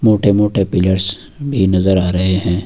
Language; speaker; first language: Hindi; native; Hindi